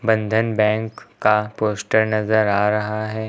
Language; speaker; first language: Hindi; native; Hindi